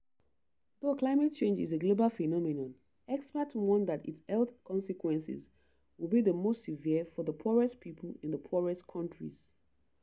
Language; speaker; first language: English; non-native, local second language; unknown